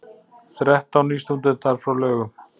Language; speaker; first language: Icelandic; native; Icelandic